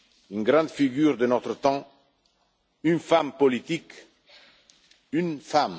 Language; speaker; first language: French; non-native, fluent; Italian